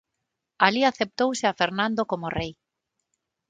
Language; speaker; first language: Galician; non-native, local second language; Spanish